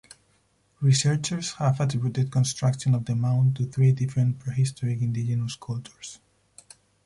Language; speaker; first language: English; non-native, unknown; Spanish